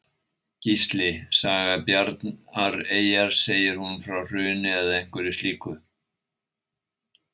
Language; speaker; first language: Icelandic; native; Icelandic